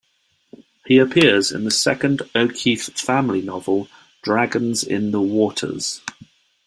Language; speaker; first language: English; native; English